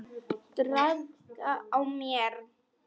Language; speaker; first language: Icelandic; non-native, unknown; Polish